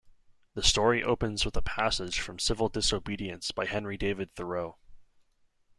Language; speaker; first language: English; native; English